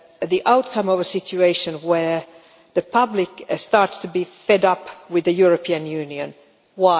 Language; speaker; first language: English; non-native, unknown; Finnish